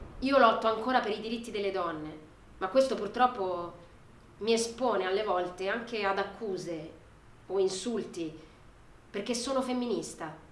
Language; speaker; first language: Italian; non-native, fluent; Arabic